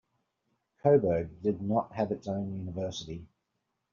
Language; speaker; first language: English; native; English